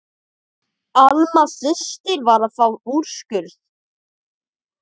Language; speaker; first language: Icelandic; native; Icelandic